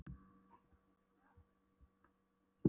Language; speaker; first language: Icelandic; non-native, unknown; Polish